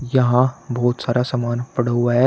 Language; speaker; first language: Hindi; native; Hindi